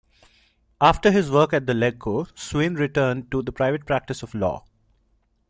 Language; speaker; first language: English; non-native, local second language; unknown